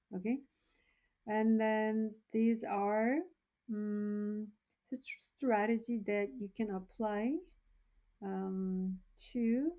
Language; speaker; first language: English; non-native, fluent; Korean